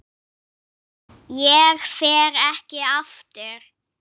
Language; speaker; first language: Icelandic; non-native, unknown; English